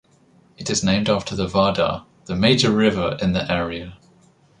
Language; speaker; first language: English; native; English